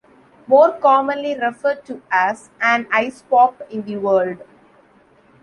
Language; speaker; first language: English; non-native, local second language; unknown